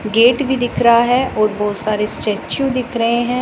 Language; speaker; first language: Hindi; non-native, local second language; Punjabi